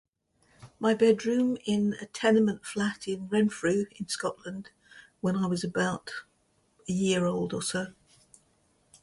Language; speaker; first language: English; native; English